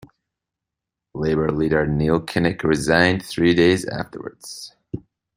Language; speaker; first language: English; native; English